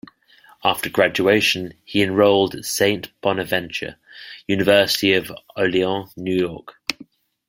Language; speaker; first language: English; native; English